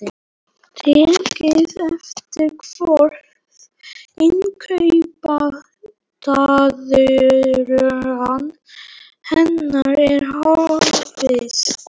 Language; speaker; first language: Icelandic; non-native, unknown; Polish